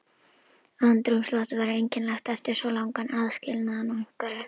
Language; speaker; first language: Icelandic; native; Icelandic